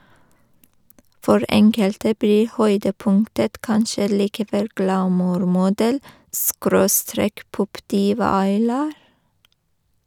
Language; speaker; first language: Norwegian; non-native, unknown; Persian